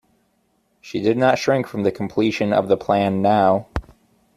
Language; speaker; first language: English; native; English